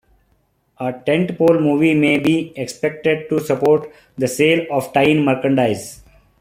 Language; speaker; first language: English; non-native, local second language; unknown